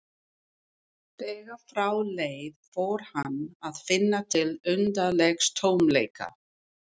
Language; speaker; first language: Icelandic; non-native, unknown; English